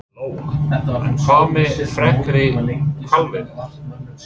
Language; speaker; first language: Icelandic; non-native, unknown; English